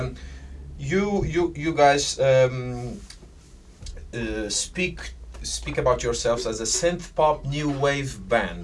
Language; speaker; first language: English; non-native, fluent; Portuguese